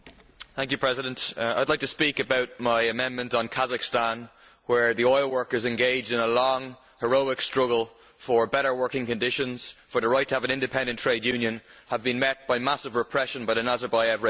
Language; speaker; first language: English; native; English